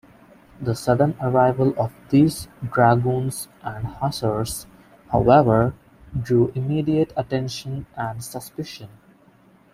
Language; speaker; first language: English; non-native, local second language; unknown